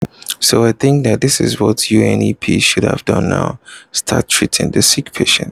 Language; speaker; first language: English; non-native, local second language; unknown